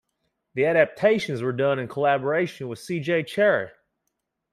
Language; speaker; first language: English; native; English